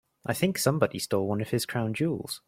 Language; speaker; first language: English; native; English